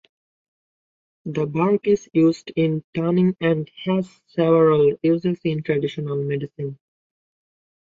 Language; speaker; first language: English; non-native, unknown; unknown